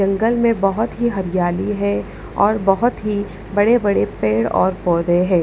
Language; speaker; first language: Hindi; non-native, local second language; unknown